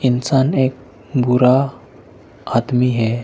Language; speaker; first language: Hindi; non-native, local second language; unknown